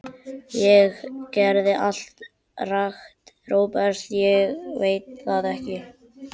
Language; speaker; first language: Icelandic; non-native, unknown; Catalan